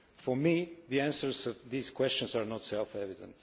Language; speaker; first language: English; non-native, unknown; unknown